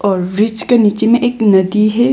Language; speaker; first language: Hindi; non-native, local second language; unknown